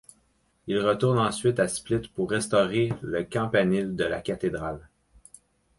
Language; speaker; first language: French; native; French